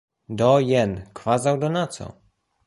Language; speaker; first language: Esperanto; non-native, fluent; Polish